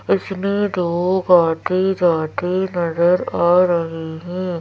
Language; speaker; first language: Hindi; native; Hindi